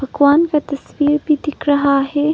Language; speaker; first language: Hindi; non-native, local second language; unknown